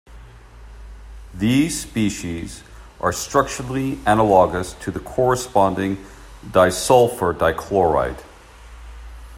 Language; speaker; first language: English; native; English